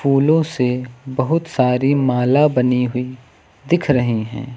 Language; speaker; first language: Hindi; native; Hindi